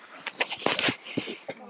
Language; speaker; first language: Icelandic; native; Icelandic